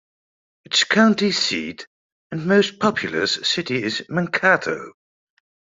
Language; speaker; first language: English; native; English